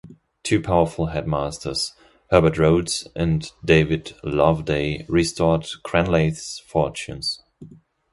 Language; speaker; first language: English; non-native, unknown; German